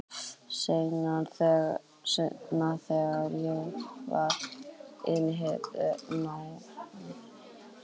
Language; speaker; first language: Icelandic; native; Icelandic